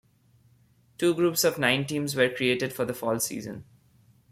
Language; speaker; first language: English; non-native, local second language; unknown